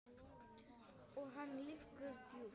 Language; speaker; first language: Icelandic; native; Icelandic